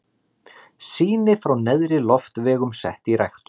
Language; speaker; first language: Icelandic; native; Icelandic